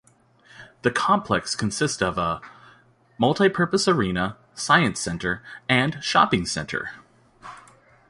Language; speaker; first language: English; native; English